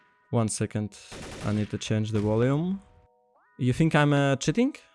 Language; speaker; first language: English; non-native, learner; Russian